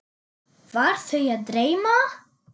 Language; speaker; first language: Icelandic; non-native, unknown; German